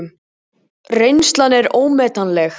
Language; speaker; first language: Icelandic; native; Icelandic